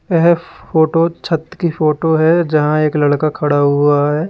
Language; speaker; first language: Hindi; native; Hindi